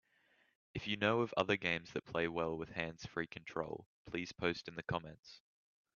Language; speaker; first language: English; native; English